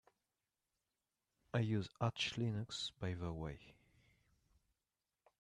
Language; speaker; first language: English; non-native, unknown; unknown